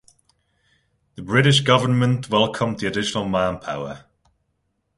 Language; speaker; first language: English; non-native, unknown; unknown